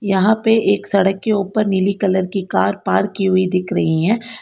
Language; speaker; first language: Hindi; non-native, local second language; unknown